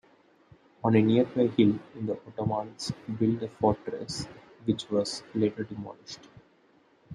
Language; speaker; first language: English; non-native, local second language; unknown